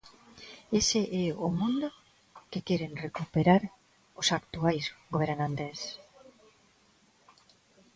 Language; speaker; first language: Galician; non-native, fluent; Spanish